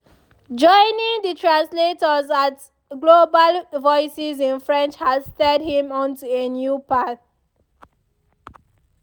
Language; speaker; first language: English; non-native, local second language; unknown